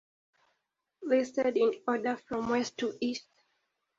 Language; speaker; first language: English; native; English